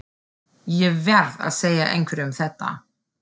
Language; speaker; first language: Icelandic; non-native, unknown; German